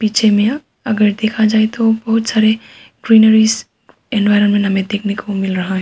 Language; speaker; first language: Hindi; non-native, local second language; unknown